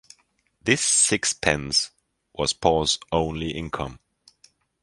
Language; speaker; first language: English; non-native, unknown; German